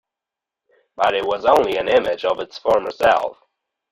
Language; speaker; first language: English; non-native, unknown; German